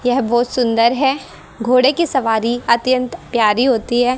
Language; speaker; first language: Hindi; native; Hindi